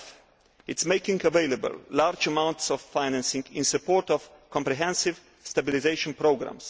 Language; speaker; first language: English; non-native, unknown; Slovenian